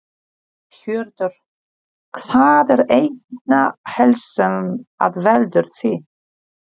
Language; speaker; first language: Icelandic; non-native, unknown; Polish